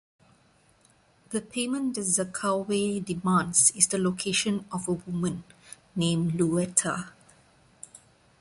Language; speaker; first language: English; non-native, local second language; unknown